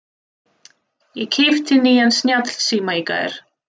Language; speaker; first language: Icelandic; non-native, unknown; Russian